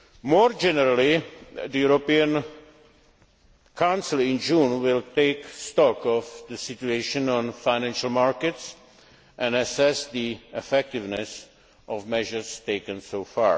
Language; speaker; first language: English; non-native, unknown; Czech